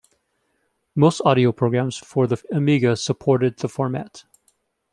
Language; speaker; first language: English; native; English